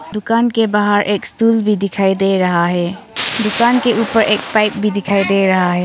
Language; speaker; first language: Hindi; non-native, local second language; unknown